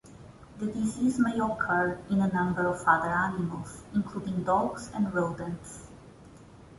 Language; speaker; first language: English; non-native, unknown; Portuguese